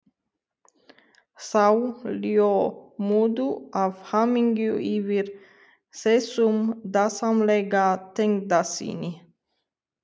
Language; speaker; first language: Icelandic; non-native, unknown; Romanian